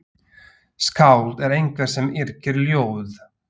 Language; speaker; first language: Icelandic; non-native, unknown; Slovak